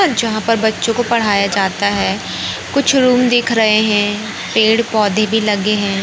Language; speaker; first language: Hindi; native; Hindi